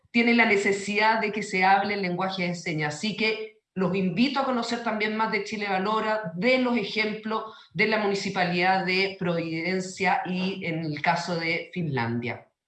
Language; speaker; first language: Spanish; native; Spanish